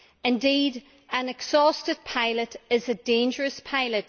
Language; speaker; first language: English; native; English